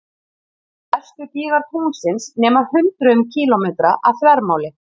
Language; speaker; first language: Icelandic; native; Icelandic